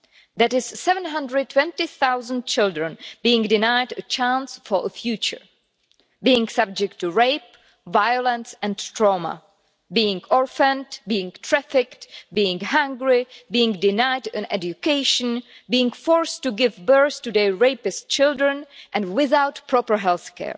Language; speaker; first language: English; non-native, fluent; Czech